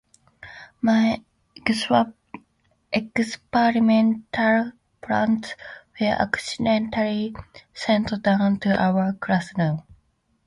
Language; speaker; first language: English; native; English